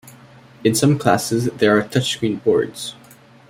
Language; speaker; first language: English; native; English